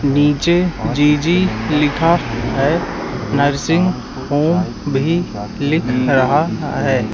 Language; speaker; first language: Hindi; native; Hindi